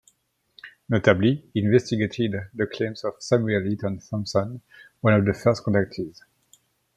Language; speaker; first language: English; native; English